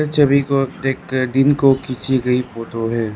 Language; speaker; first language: Hindi; non-native, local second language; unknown